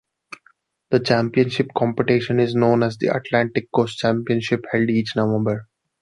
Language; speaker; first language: English; non-native, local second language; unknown